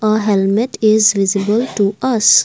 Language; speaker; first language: English; non-native, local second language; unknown